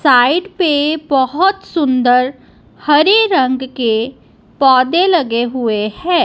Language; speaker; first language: Hindi; non-native, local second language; Punjabi